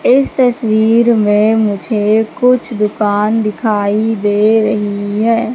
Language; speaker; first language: Hindi; native; Hindi